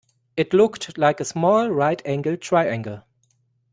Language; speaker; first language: English; non-native, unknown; German